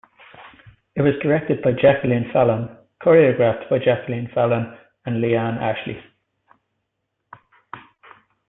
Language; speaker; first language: English; native; English